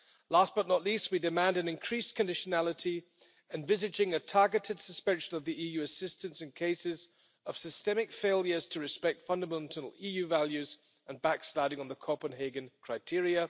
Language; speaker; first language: English; non-native, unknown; German